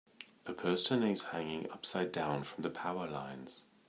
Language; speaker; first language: English; native; English